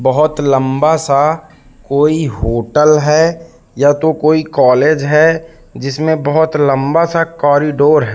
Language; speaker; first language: Hindi; native; Hindi